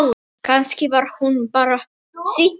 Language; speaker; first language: Icelandic; non-native, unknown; Polish